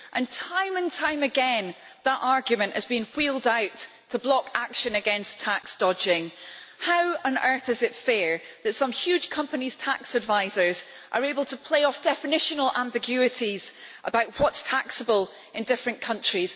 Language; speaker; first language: English; native; English